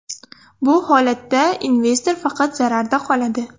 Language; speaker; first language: Uzbek; non-native, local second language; Russian